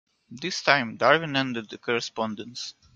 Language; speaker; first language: English; non-native, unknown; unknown